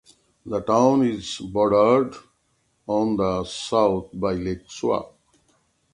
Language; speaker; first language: English; non-native, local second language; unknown